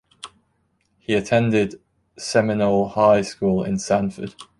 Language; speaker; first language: English; native; English